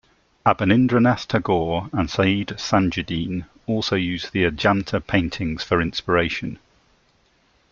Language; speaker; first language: English; native; English